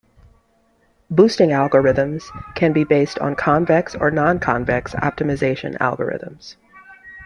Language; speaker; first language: English; native; English